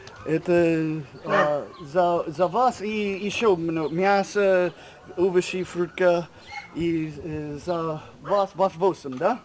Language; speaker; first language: Russian; non-native, learner; English